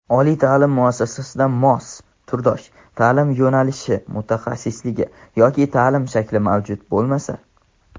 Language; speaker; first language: Uzbek; non-native, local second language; Tajik